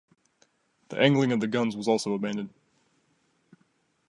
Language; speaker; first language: English; native; English